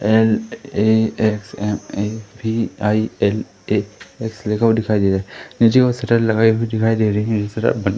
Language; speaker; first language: Hindi; native; Hindi